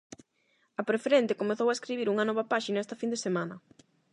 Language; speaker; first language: Galician; non-native, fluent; Spanish